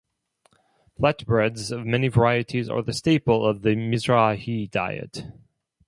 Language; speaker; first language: English; non-native, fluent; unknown